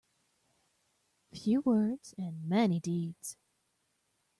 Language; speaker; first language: English; native; English